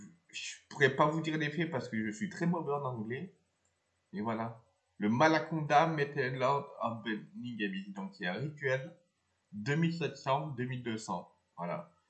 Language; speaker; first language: French; native; French